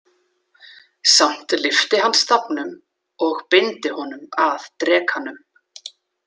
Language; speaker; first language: Icelandic; native; Icelandic